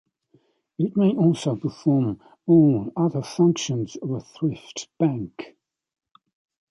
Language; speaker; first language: English; native; English